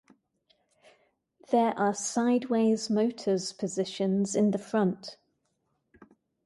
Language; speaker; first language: English; native; English